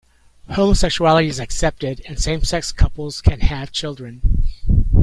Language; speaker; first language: English; native; English